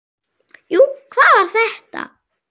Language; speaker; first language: Icelandic; native; Icelandic